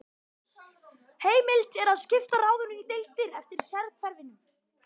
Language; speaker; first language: Icelandic; native; Icelandic